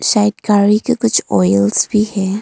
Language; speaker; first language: Hindi; early bilingual, other home language; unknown